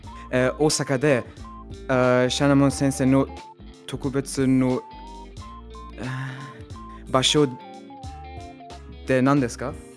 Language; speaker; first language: Japanese; non-native, learner; German